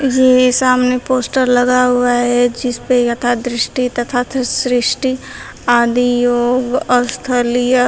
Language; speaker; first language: Hindi; native; Hindi